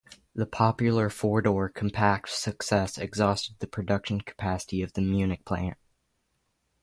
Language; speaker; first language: English; native; English